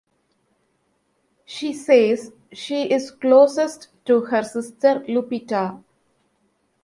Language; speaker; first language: English; non-native, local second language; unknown